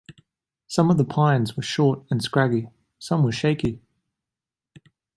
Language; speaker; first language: English; native; English